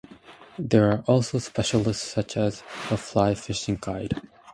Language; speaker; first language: English; native; English